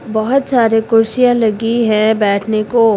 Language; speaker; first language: Hindi; native; Hindi